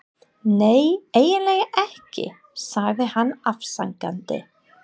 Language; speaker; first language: Icelandic; non-native, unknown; English